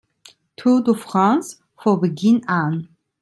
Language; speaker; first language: German; non-native, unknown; Italian